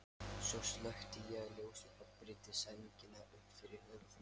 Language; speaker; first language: Icelandic; non-native, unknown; Lithuanian